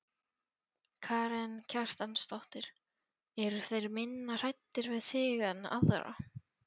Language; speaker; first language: Icelandic; non-native, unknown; Polish